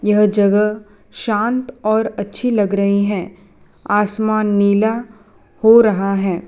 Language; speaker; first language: Hindi; non-native, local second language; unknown